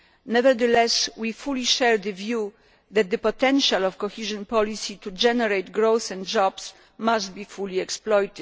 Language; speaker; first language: English; non-native, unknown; Polish